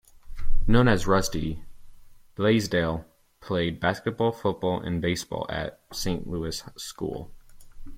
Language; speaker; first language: English; native; English